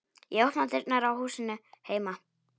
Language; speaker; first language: Icelandic; non-native, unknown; Polish